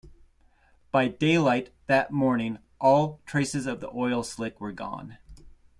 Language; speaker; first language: English; native; English